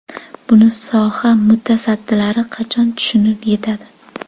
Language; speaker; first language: Uzbek; native; Uzbek